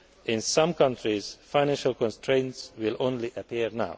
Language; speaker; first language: English; non-native, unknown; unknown